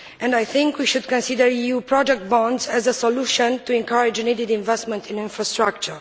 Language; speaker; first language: English; non-native, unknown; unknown